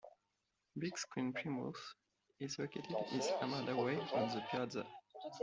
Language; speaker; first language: English; non-native, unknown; French